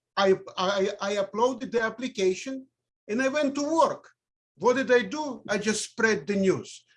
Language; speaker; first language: English; non-native, fluent; Russian